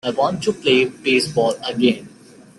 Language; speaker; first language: English; native; English